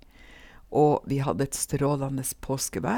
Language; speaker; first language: Norwegian; native; Norwegian